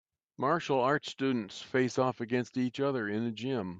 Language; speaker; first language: English; native; English